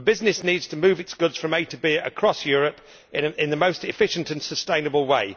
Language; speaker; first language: English; native; English